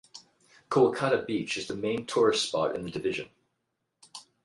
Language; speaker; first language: English; native; English